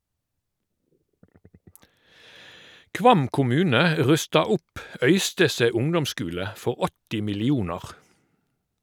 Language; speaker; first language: Norwegian; native; Norwegian